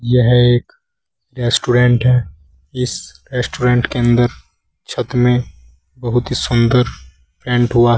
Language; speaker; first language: Hindi; native; Hindi